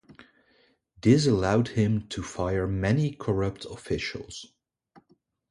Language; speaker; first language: English; non-native, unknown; Dutch